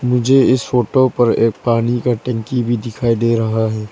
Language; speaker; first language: Hindi; non-native, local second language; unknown